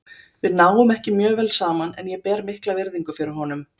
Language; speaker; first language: Icelandic; native; Icelandic